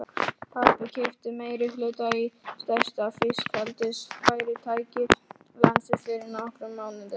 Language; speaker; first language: Icelandic; non-native, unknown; Polish